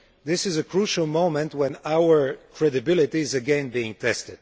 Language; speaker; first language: English; non-native, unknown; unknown